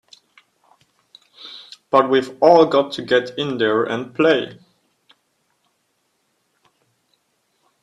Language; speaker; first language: English; non-native, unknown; German